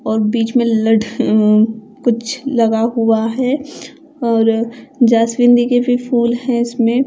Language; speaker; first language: Hindi; non-native, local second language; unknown